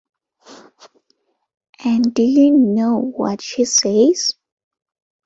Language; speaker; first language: English; non-native, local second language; Ganda